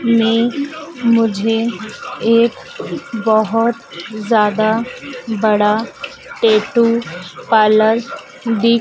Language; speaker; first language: Hindi; native; Hindi